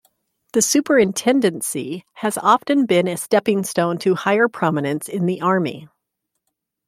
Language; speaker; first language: English; native; English